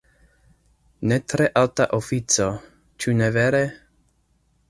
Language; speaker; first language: Esperanto; non-native, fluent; English